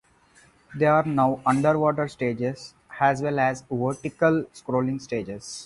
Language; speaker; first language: English; non-native, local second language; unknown